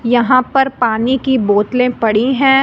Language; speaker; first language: Hindi; non-native, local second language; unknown